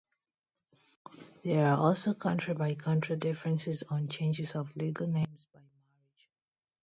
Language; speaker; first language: English; non-native, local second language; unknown